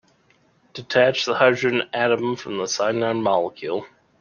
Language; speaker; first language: English; native; English